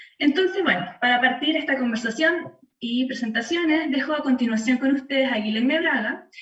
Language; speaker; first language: Spanish; native; Spanish